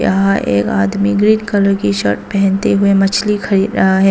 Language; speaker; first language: Hindi; non-native, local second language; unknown